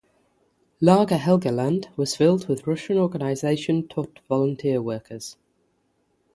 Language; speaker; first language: English; native; English